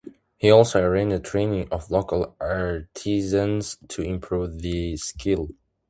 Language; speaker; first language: English; non-native, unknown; Uzbek